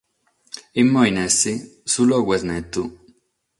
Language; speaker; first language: Sardinian; non-native, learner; Catalan